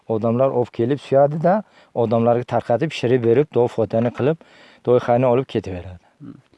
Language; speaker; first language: Uzbek; non-native, local second language; Tajik